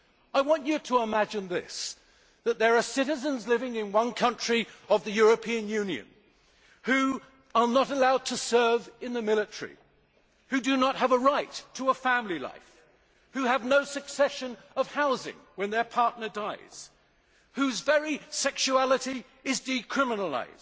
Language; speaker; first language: English; native; English